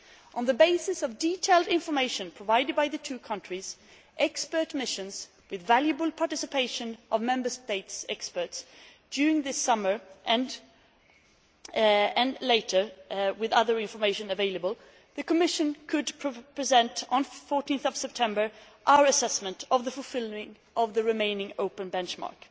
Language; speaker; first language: English; non-native, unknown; Swedish